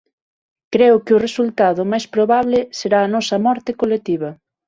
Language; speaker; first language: Galician; non-native, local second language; Spanish